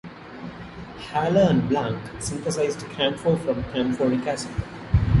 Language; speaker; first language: English; non-native, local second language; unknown